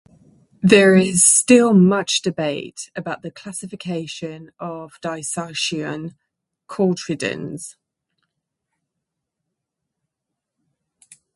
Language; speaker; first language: English; native; English